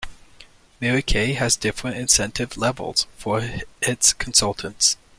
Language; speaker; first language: English; native; English